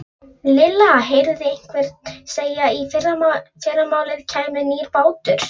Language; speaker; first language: Icelandic; non-native, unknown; Polish